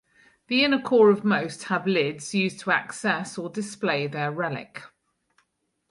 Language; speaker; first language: English; native; English